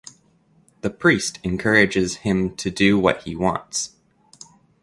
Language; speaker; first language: English; native; English